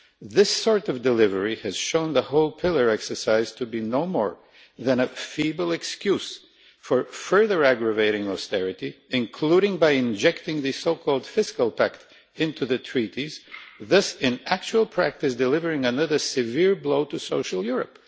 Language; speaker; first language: English; non-native, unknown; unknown